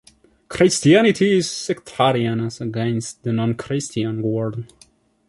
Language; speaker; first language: English; non-native, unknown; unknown